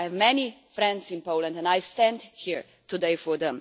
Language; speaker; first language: English; non-native, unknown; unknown